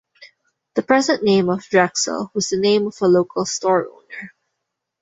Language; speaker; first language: English; non-native, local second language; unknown